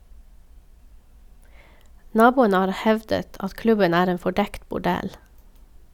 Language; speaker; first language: Norwegian; native; Norwegian